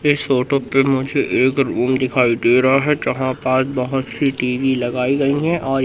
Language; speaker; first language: Hindi; native; Hindi